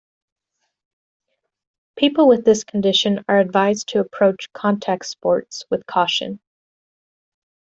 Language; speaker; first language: English; native; English